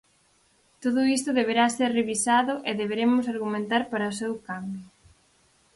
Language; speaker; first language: Galician; native; Galician